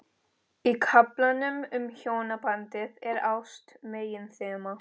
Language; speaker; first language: Icelandic; non-native, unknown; Spanish